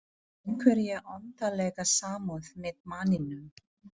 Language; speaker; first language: Icelandic; non-native, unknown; Filipino